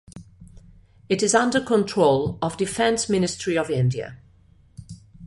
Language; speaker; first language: English; non-native, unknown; Catalan